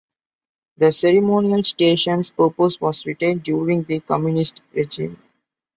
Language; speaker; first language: English; non-native, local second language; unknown